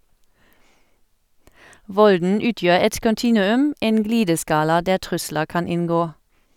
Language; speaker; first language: Norwegian; non-native, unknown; German